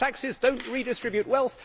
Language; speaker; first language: English; native; English